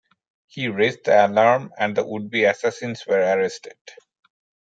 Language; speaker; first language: English; non-native, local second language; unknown